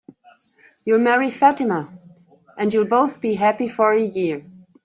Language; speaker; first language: English; native; English